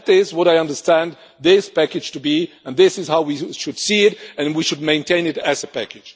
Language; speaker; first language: English; non-native, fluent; Czech